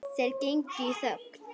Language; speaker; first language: Icelandic; native; Icelandic